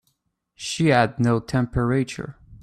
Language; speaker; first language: English; native; English